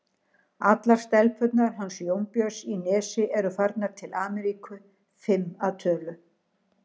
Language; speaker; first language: Icelandic; native; Icelandic